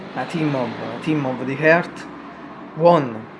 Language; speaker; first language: English; non-native, learner; Italian